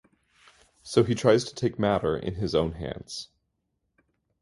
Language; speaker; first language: English; native; English